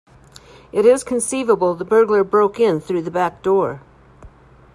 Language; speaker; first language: English; native; English